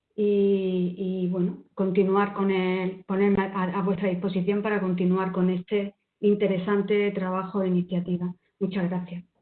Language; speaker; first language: Spanish; native; Spanish